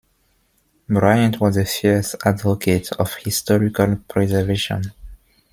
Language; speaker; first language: English; non-native, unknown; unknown